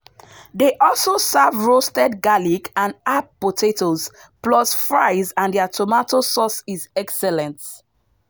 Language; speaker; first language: English; non-native, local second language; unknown